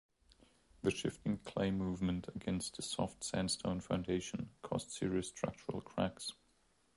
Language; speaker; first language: English; non-native, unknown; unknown